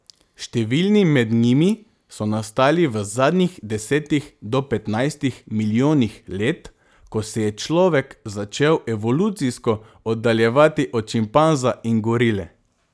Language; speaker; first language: Slovenian; non-native, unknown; Macedonian